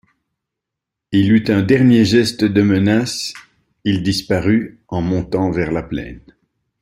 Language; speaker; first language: French; native; French